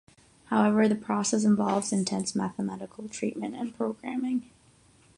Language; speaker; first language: English; non-native, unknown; Catalan